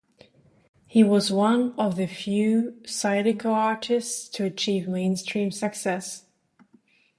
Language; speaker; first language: English; native; English